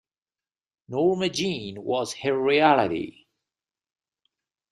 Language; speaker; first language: English; native; English